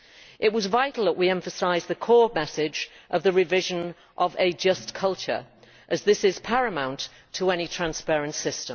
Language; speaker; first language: English; native; English